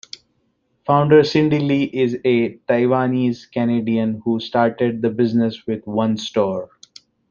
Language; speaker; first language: English; non-native, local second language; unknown